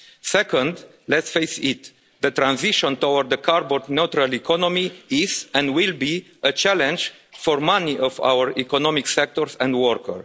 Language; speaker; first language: English; non-native, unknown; Romanian